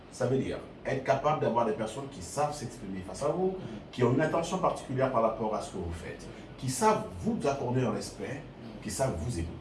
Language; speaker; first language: French; non-native, local second language; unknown